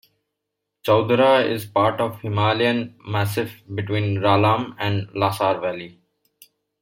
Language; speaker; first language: English; non-native, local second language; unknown